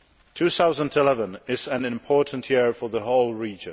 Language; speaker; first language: English; non-native, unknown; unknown